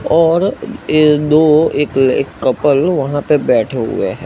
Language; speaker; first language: Hindi; non-native, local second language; Gujarati